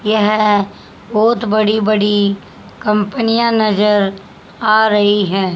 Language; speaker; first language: Hindi; native; Hindi